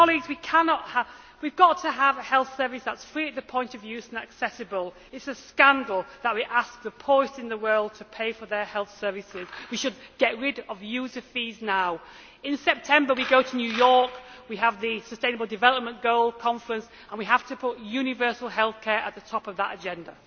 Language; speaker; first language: English; native; English